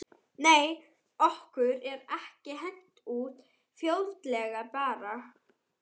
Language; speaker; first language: Icelandic; non-native, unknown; German